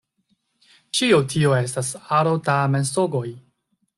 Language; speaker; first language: Esperanto; non-native, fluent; Chinese